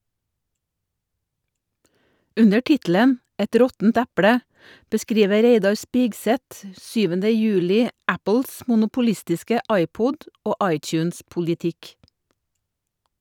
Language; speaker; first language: Norwegian; native; Norwegian